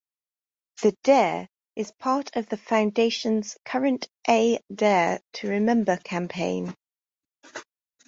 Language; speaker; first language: English; native; English